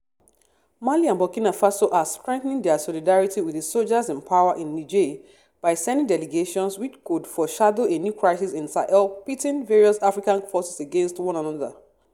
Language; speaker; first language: English; non-native, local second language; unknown